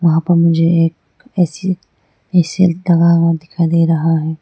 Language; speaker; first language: Hindi; non-native, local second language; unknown